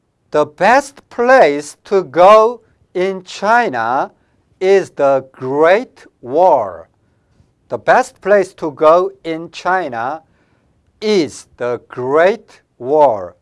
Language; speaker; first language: English; non-native, fluent; Korean